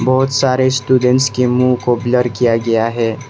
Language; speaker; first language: Hindi; non-native, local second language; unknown